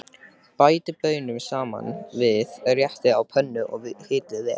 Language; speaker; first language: Icelandic; native; Icelandic